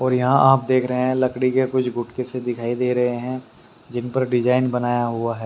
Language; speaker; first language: Hindi; native; Hindi